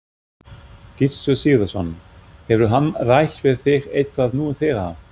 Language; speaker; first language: Icelandic; non-native, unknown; German